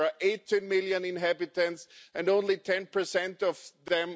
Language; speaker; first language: English; non-native, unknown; German